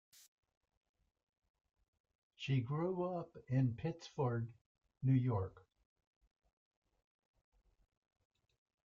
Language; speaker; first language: English; native; English